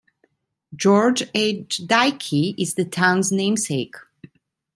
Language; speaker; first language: English; non-native, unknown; Italian